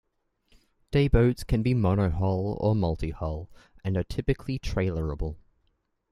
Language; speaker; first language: English; native; English